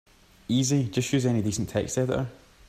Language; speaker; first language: English; native; English